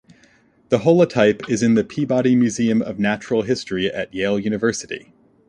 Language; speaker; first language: English; native; English